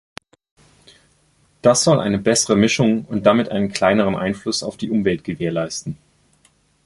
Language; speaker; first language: German; native; German